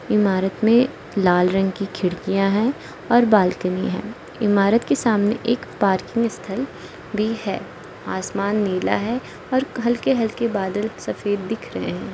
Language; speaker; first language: Hindi; non-native, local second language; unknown